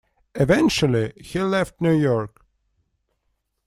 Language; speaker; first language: English; non-native, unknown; Russian